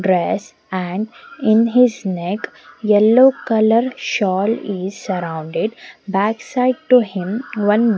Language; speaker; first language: English; non-native, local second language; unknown